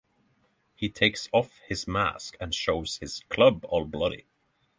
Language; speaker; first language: English; non-native, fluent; Norwegian